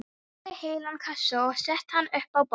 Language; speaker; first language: Icelandic; non-native, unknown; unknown